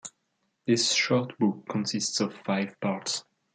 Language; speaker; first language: English; non-native, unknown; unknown